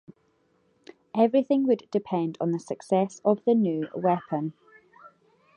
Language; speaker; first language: English; native; English